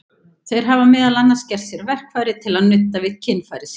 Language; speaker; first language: Icelandic; native; Icelandic